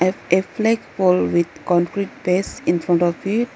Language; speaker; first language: English; non-native, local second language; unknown